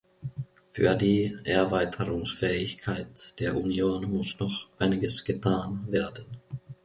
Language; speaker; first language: German; non-native, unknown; Finnish